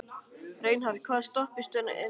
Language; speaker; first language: Icelandic; native; Icelandic